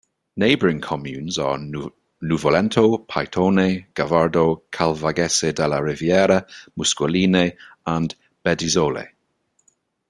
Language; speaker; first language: English; native; English